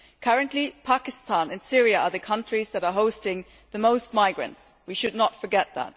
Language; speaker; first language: English; non-native, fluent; German